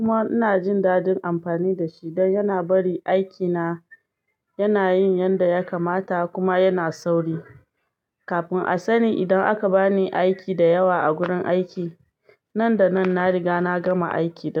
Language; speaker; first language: Hausa; non-native, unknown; Yoruba